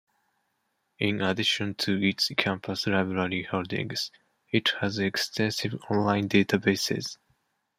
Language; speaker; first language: English; non-native, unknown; Japanese